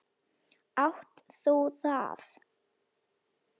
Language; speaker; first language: Icelandic; non-native, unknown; Slovak